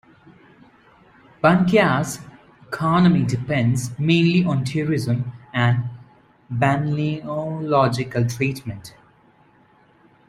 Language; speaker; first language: English; non-native, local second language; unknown